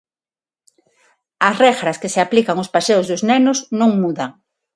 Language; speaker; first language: Galician; non-native, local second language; Spanish